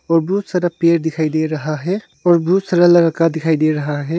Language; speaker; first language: Hindi; early bilingual, other home language; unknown